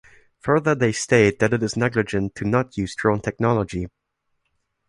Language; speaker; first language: English; non-native, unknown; German